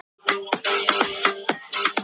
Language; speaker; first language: Icelandic; non-native, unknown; Thai